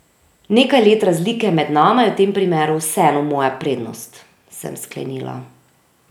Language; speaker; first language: Slovenian; native; Slovenian